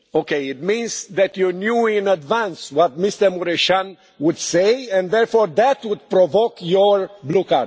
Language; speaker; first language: English; non-native, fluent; Romanian